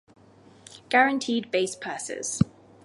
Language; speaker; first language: English; native; English